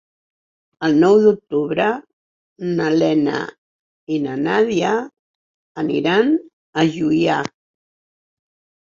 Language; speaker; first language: Catalan; non-native, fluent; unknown